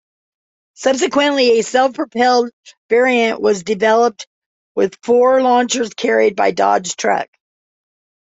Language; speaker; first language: English; native; English